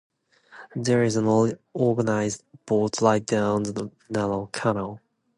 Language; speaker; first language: English; non-native, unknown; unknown